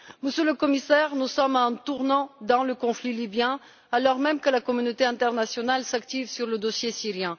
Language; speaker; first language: French; non-native, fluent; Bulgarian